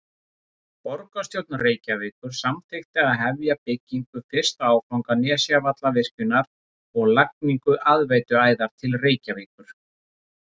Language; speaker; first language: Icelandic; native; Icelandic